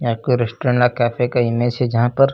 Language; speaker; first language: Hindi; native; Hindi